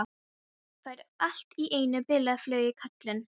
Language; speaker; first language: Icelandic; non-native, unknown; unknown